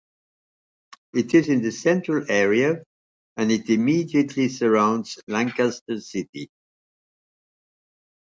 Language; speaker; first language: English; non-native, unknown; Dutch